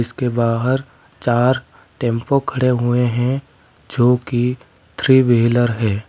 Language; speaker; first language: Hindi; native; Hindi